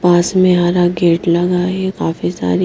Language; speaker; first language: Hindi; native; Hindi